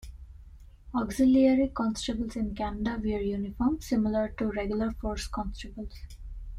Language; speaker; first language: English; non-native, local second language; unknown